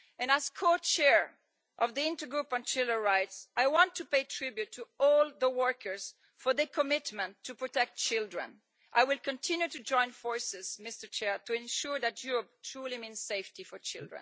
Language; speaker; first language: English; non-native, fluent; Italian